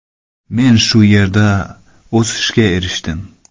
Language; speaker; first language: Uzbek; non-native, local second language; Kara-Kalpak